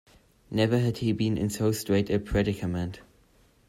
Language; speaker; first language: English; non-native, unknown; German